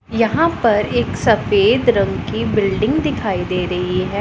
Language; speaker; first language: Hindi; non-native, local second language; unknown